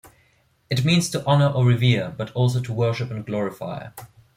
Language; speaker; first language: English; non-native, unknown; German